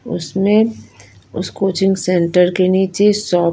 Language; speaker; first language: Hindi; non-native, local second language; Punjabi